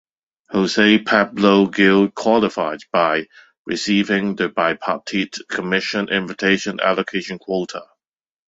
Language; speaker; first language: English; non-native, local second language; Cantonese